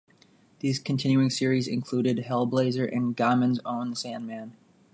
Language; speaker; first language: English; native; English